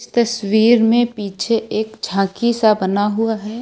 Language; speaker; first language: Hindi; native; Hindi